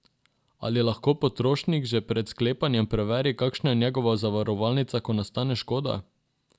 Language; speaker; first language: Slovenian; non-native, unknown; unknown